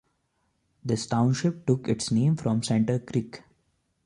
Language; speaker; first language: English; non-native, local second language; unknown